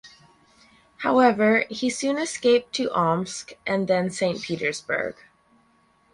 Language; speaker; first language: English; native; English